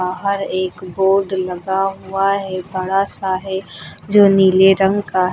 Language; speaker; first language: Hindi; native; Hindi